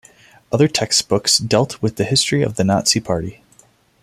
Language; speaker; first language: English; non-native, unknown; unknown